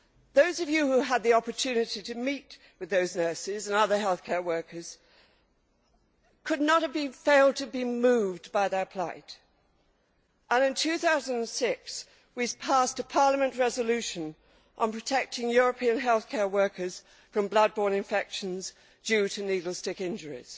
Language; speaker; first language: English; native; English